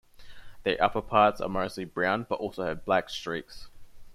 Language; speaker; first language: English; native; English